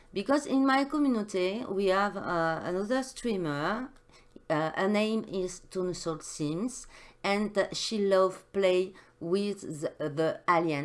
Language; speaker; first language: English; non-native, learner; French